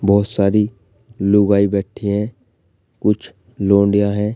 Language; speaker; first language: Hindi; native; Hindi